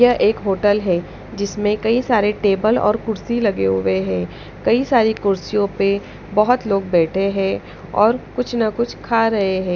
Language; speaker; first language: Hindi; non-native, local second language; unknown